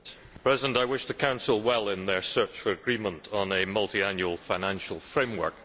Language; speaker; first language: English; native; English